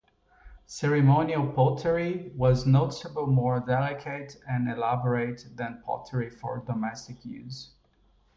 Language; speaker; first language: English; non-native, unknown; Portuguese